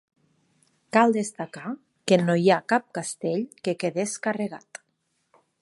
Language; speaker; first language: Catalan; native; Catalan